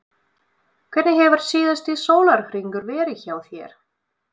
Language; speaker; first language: Icelandic; non-native, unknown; Russian